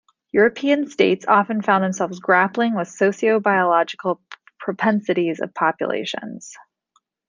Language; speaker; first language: English; native; English